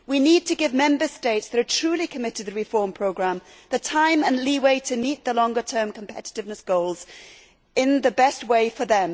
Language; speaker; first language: English; native; English